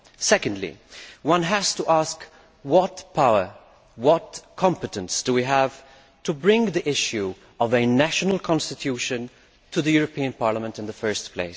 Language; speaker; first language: English; non-native, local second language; Maltese